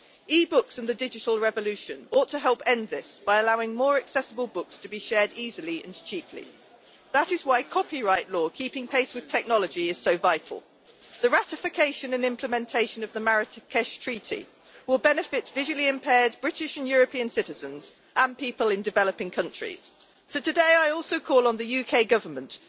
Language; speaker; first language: English; native; English